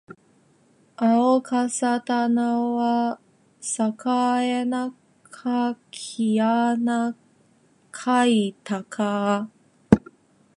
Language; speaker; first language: Japanese; non-native, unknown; Chinese